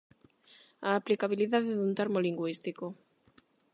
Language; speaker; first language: Galician; non-native, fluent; Spanish